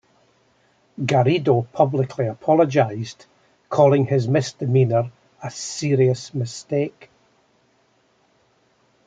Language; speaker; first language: English; native; English